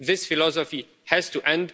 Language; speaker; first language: English; non-native, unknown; Romanian